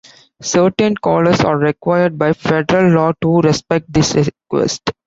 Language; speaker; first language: English; non-native, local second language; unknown